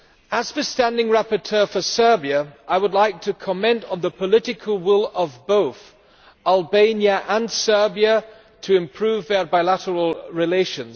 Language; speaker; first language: English; non-native, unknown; German